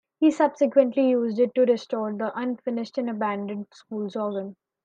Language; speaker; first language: English; non-native, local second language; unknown